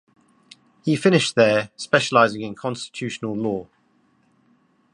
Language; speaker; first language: English; native; English